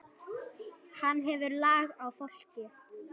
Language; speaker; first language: Icelandic; native; Icelandic